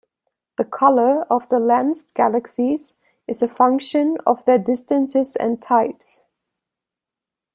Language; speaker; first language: English; non-native, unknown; German